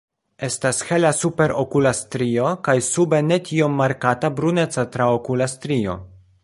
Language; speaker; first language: Esperanto; non-native, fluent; Polish